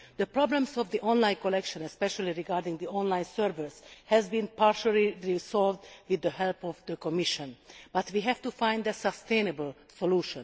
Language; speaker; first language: English; non-native, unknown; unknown